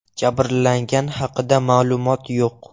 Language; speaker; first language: Uzbek; non-native, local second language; Russian